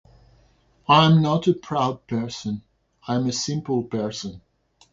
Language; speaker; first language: English; non-native, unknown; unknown